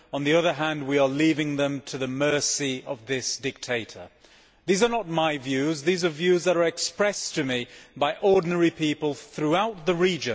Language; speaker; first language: English; native; English